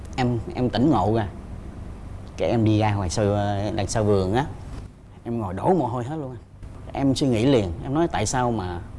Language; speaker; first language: Vietnamese; native; Vietnamese